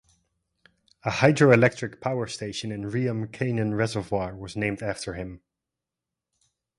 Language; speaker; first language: English; non-native, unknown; Dutch